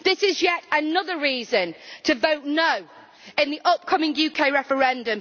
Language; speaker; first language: English; native; English